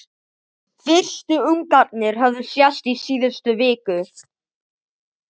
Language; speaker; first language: Icelandic; native; Icelandic